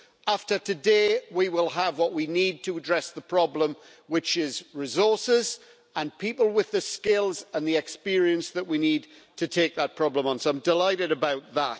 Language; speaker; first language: English; native; English